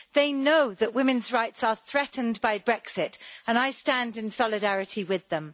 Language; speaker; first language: English; native; English